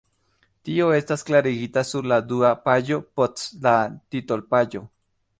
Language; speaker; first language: Esperanto; non-native, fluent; Spanish